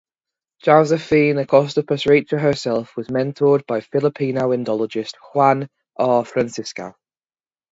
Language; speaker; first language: English; native; English